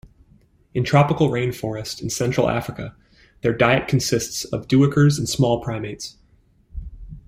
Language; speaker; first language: English; native; English